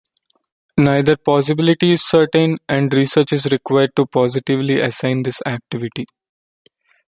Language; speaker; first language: English; non-native, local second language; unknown